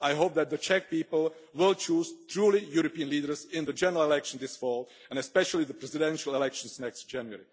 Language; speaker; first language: English; non-native, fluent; Czech